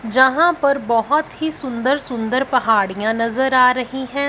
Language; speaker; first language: Hindi; non-native, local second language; Punjabi